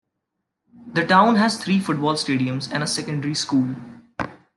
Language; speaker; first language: English; non-native, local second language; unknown